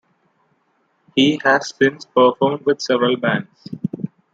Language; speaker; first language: English; non-native, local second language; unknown